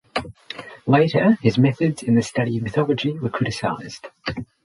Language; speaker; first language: English; native; English